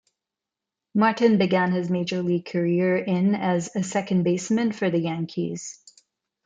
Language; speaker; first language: English; non-native, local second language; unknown